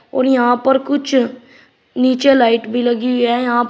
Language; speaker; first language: Hindi; native; Hindi